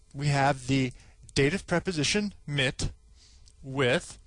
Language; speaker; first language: English; native; English